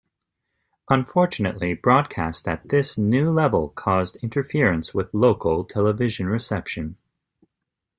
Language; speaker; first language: English; native; English